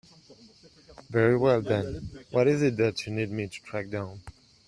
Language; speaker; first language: English; non-native, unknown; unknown